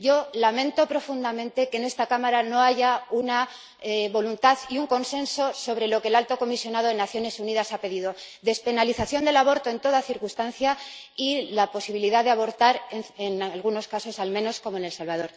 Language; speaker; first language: Spanish; native; Spanish